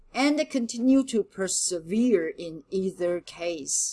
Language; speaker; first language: English; non-native, fluent; Chinese